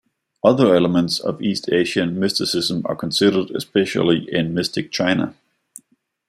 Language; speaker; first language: English; non-native, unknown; Danish